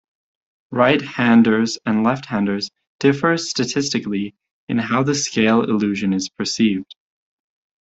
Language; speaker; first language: English; native; English